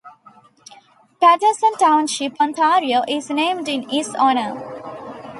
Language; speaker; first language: English; non-native, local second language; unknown